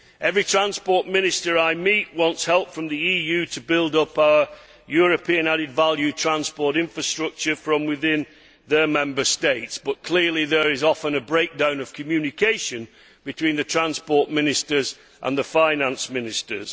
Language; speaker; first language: English; native; English